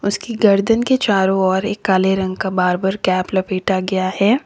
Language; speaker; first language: Hindi; native; Hindi